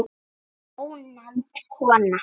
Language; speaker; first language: Icelandic; native; Icelandic